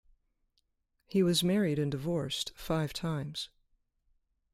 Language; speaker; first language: English; native; English